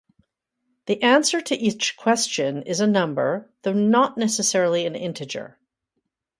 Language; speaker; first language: English; native; English